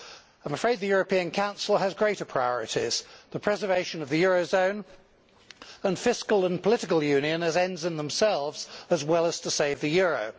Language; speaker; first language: English; native; English